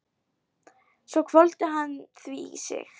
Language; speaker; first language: Icelandic; non-native, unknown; Polish